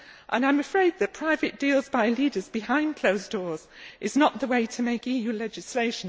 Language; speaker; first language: English; native; English